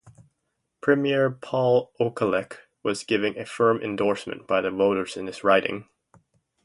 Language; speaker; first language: English; native; English